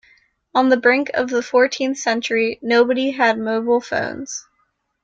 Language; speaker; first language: English; native; English